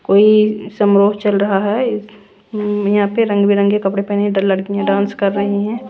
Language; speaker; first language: Hindi; non-native, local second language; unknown